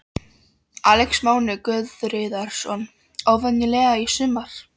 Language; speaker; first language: Icelandic; non-native, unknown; Polish